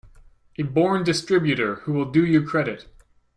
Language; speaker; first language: English; native; English